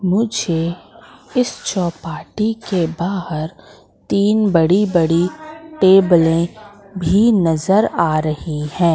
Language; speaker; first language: Hindi; native; Hindi